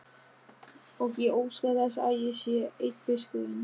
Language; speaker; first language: Icelandic; non-native, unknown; German